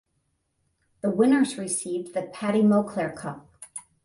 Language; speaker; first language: English; native; English